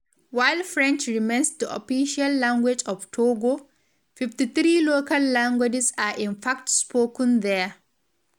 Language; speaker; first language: English; non-native, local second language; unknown